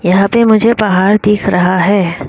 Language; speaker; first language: Hindi; non-native, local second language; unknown